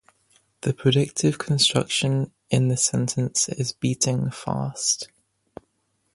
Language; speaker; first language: English; native; English